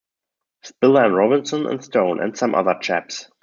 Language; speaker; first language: English; non-native, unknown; German